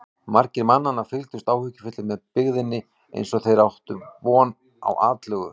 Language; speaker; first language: Icelandic; native; Icelandic